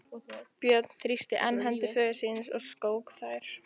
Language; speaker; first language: Icelandic; native; Icelandic